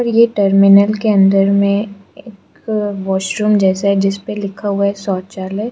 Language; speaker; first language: Hindi; non-native, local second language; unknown